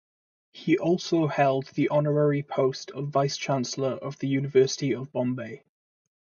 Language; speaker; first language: English; native; English